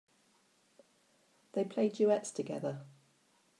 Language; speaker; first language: English; native; English